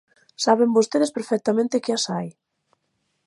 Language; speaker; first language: Galician; native; Galician